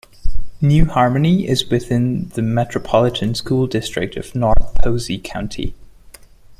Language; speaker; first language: English; non-native, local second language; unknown